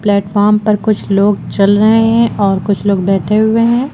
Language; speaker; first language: Hindi; native; Hindi